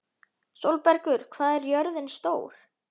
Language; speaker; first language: Icelandic; native; Icelandic